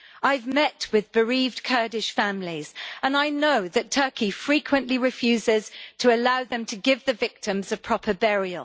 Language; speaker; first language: English; native; English